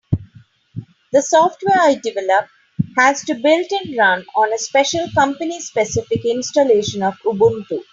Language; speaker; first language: English; non-native, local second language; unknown